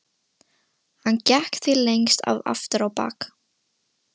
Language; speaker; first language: Icelandic; non-native, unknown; Russian